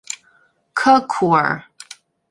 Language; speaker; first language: English; non-native, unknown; Chinese